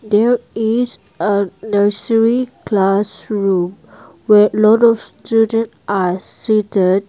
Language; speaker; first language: English; non-native, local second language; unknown